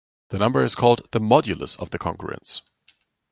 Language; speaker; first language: English; non-native, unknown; German